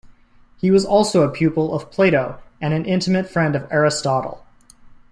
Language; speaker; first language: English; native; English